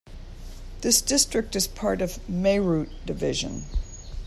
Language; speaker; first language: English; native; English